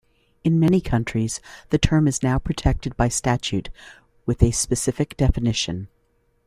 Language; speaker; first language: English; native; English